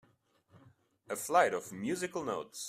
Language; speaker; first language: English; non-native, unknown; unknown